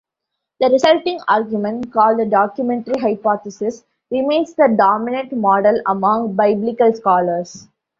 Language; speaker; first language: English; non-native, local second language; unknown